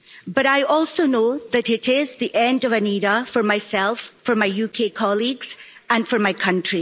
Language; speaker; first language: English; native; English